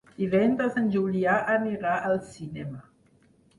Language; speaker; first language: Catalan; non-native, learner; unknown